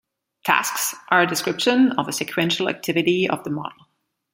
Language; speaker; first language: English; non-native, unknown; German